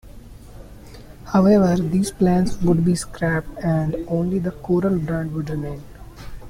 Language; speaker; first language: English; non-native, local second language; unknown